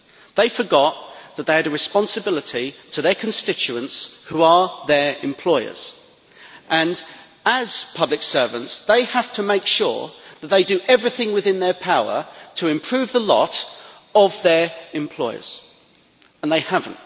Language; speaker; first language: English; native; English